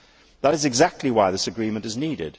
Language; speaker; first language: English; native; English